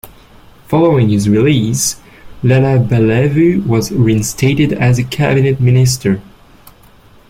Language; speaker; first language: English; non-native, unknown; French